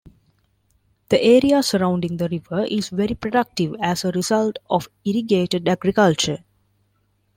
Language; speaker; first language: English; non-native, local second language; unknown